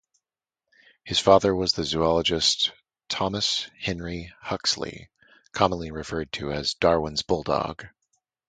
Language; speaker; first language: English; native; English